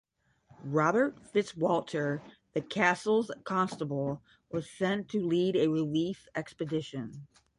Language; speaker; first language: English; native; English